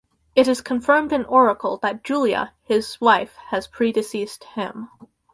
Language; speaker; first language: English; native; English